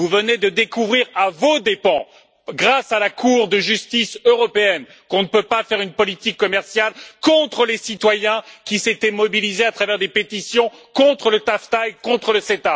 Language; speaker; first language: French; native; French